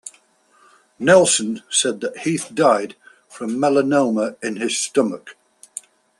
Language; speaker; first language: English; native; English